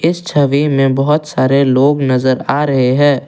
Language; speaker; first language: Hindi; non-native, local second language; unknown